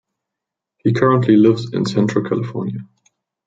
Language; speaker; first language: English; non-native, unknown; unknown